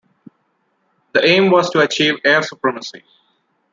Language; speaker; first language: English; non-native, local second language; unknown